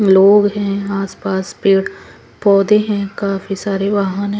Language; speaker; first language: Hindi; non-native, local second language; Punjabi